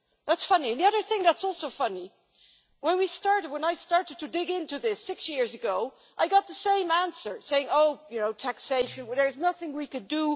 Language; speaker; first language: English; non-native, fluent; Dutch